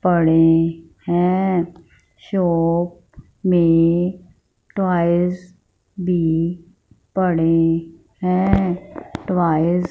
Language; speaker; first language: Hindi; non-native, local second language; Punjabi